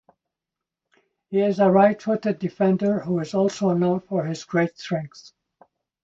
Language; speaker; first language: English; non-native, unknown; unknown